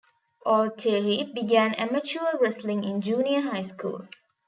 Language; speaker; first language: English; non-native, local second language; Tamil